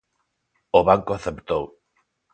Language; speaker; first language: Galician; non-native, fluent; Spanish